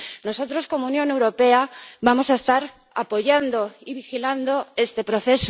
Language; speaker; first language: Spanish; native; Spanish